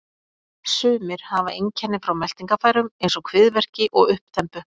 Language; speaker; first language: Icelandic; native; Icelandic